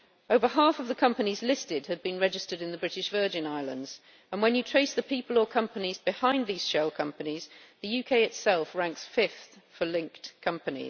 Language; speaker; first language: English; native; English